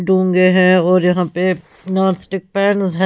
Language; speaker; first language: Hindi; non-native, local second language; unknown